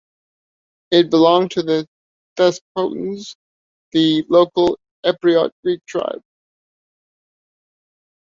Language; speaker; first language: English; native; English